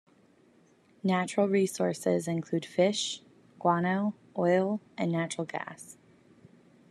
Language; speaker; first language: English; native; English